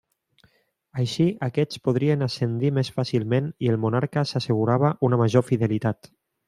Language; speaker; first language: Catalan; non-native, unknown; Spanish